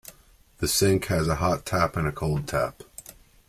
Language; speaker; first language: English; native; English